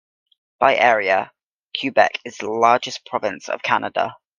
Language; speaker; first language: English; native; English